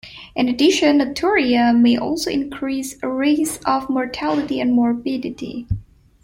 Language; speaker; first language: English; non-native, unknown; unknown